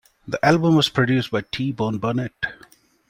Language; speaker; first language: English; non-native, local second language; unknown